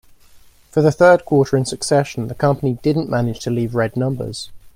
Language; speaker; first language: English; native; English